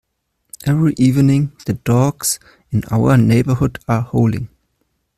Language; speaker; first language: English; non-native, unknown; German